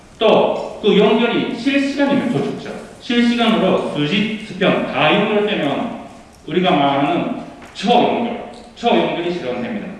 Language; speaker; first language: Korean; early bilingual, heritage; Korean